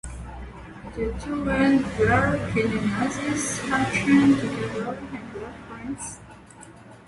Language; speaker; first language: English; non-native, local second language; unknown